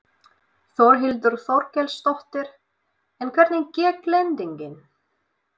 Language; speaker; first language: Icelandic; non-native, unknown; Russian